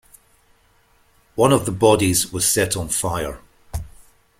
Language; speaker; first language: English; native; English